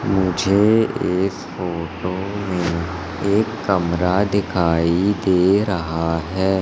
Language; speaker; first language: Hindi; native; Hindi